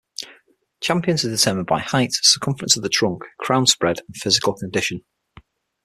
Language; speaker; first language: English; native; English